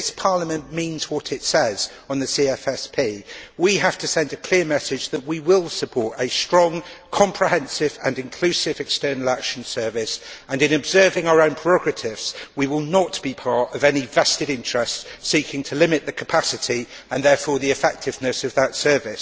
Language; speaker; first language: English; native; English